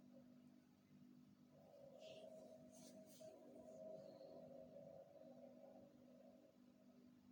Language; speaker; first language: Hausa; native; Hausa